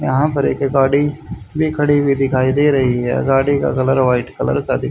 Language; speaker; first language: Hindi; native; Hindi